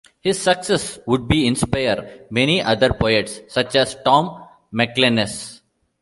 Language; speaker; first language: English; non-native, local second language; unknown